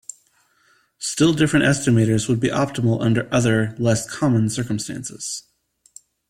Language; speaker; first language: English; native; English